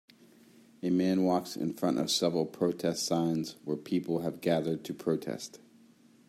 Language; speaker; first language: English; native; English